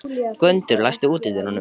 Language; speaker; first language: Icelandic; native; Icelandic